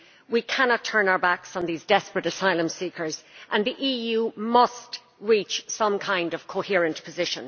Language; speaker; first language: English; native; English